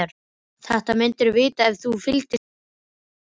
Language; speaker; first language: Icelandic; native; Icelandic